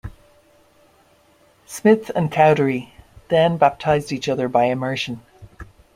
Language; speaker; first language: English; native; English